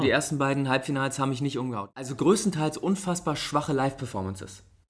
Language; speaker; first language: German; native; German